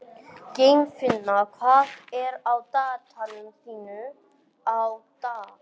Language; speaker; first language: Icelandic; non-native, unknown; English